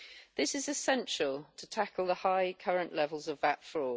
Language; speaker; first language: English; native; English